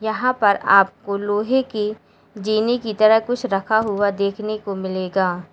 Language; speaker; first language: Hindi; native; Hindi